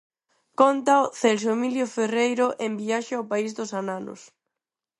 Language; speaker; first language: Galician; non-native, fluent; Spanish